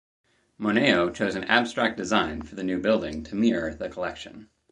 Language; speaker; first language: English; native; English